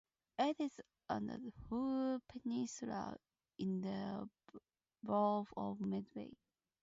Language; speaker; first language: English; non-native, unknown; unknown